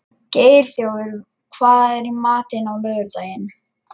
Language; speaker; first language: Icelandic; non-native, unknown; Lithuanian